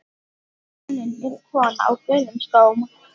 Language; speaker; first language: Icelandic; native; Icelandic